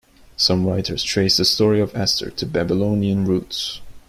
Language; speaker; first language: English; non-native, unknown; Turkish